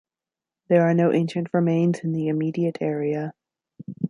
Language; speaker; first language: English; native; English